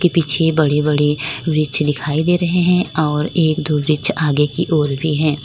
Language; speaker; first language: Hindi; native; Hindi